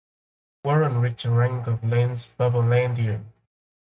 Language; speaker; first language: English; native; English